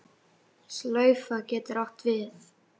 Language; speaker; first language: Icelandic; native; Icelandic